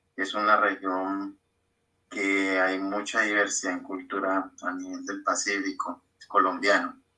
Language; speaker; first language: Spanish; native; Spanish